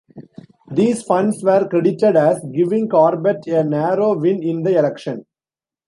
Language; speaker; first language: English; non-native, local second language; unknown